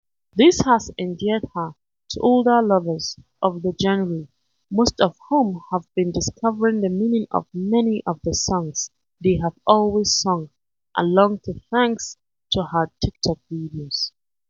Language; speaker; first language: English; non-native, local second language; Hausa